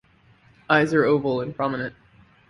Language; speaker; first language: English; native; English